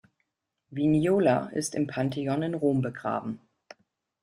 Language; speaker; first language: German; native; German